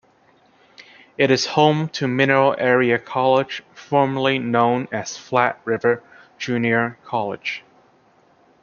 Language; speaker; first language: English; native; English